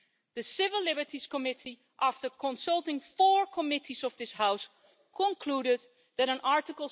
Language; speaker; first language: English; non-native, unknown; Dutch